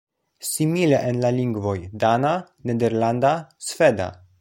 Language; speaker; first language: Esperanto; non-native, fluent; Polish